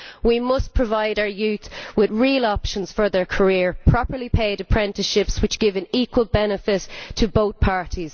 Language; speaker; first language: English; native; English